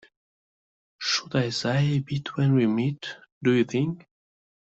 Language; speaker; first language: English; non-native, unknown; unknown